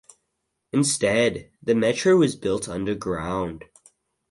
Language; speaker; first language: English; native; English